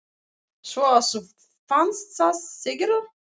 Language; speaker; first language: Icelandic; non-native, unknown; Russian